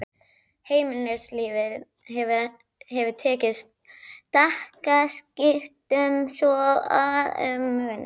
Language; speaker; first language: Icelandic; native; Icelandic